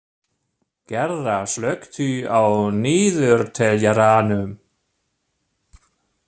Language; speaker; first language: Icelandic; non-native, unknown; German